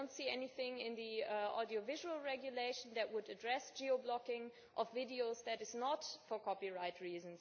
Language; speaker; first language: English; non-native, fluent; German